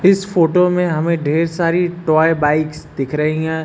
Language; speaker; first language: Hindi; native; Hindi